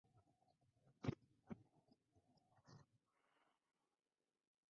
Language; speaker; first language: English; non-native, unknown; Spanish